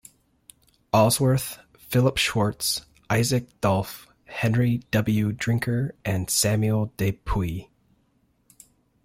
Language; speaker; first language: English; native; English